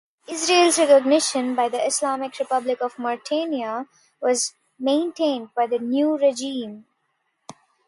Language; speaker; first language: English; non-native, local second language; Telugu